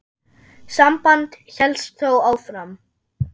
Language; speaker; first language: Icelandic; non-native, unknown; German